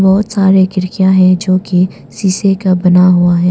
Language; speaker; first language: Hindi; non-native, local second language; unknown